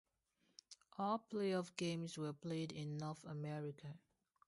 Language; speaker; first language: English; non-native, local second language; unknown